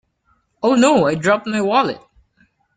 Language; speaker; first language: English; non-native, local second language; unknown